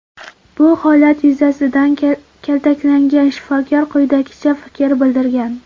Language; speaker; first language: Uzbek; non-native, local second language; Kara-Kalpak